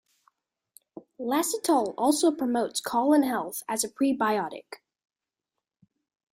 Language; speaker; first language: English; native; English